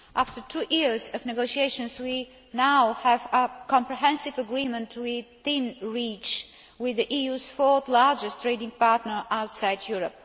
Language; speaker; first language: English; non-native, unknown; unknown